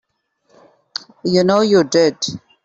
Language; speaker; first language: English; non-native, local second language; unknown